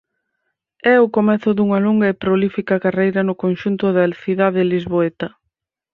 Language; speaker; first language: Galician; native; Galician